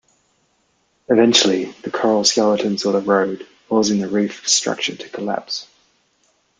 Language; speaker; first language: English; native; English